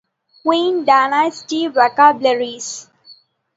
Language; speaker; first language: English; non-native, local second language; Tamil